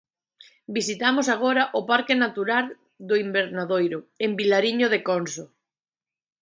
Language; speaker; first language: Galician; native; Galician